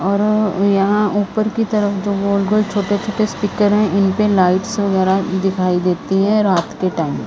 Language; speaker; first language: Hindi; non-native, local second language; Punjabi